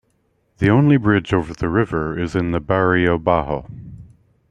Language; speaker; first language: English; native; English